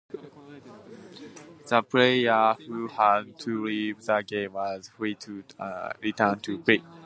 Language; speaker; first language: English; non-native, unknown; Japanese